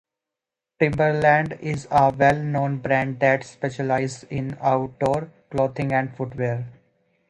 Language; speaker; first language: English; native; English